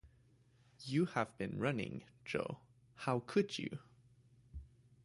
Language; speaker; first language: English; native; English